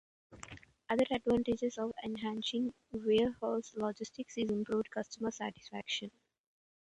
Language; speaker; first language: English; native; English